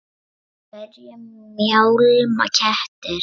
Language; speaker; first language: Icelandic; non-native, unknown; Lithuanian